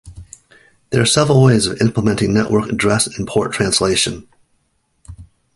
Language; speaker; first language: English; native; English